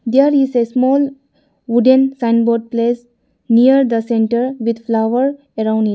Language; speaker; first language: English; non-native, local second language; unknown